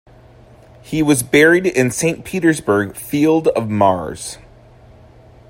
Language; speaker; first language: English; native; English